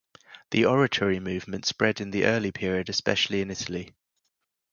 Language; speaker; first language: English; native; English